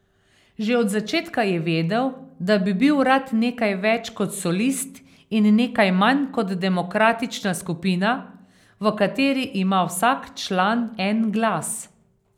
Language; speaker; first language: Slovenian; native; Slovenian